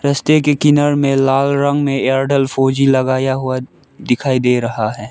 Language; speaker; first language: Hindi; early bilingual, other home language; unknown